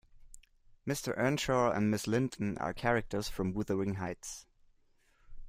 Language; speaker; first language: English; non-native, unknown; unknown